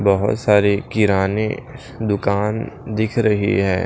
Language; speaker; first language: Hindi; non-native, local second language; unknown